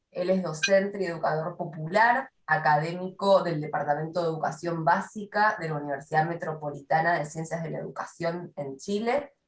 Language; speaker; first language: Spanish; native; Spanish